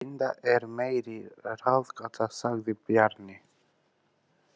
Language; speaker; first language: Icelandic; non-native, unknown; Albanian